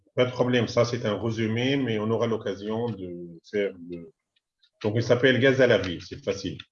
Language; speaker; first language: French; non-native, fluent; Arabic